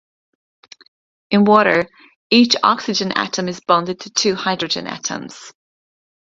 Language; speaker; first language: English; non-native, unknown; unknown